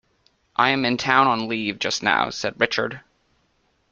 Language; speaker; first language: English; native; English